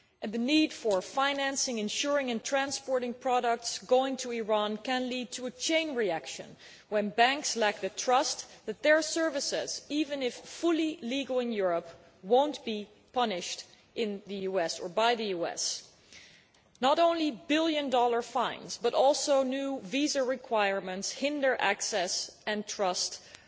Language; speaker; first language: English; non-native, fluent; Dutch